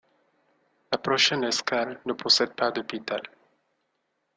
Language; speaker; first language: French; non-native, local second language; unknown